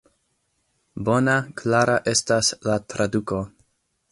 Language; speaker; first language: Esperanto; non-native, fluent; English